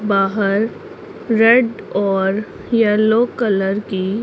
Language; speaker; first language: Hindi; non-native, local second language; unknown